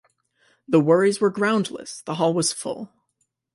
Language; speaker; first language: English; native; English